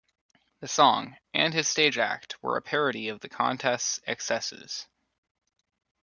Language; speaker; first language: English; native; English